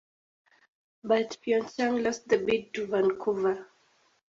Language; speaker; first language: English; native; English